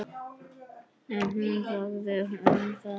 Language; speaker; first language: Icelandic; native; Icelandic